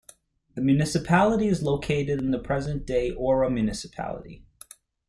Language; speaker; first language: English; native; English